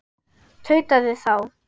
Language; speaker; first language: Icelandic; non-native, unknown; German